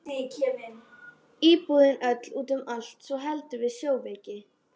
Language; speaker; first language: Icelandic; native; Icelandic